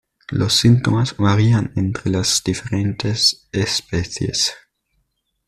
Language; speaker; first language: Spanish; native; Spanish